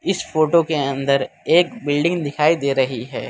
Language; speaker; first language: Hindi; non-native, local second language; Gujarati